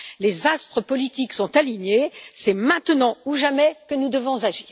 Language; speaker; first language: French; native; French